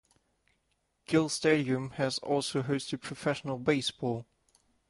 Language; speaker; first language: English; non-native, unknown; German